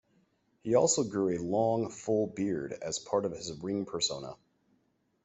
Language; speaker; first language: English; native; English